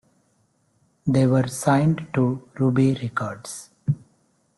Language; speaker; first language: English; non-native, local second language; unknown